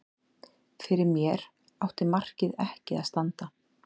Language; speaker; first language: Icelandic; native; Icelandic